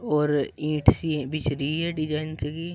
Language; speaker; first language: Hindi; native; Hindi